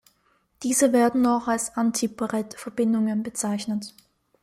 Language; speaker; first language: German; native; German